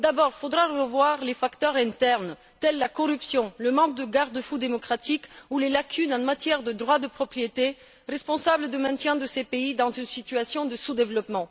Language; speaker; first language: French; non-native, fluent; Bulgarian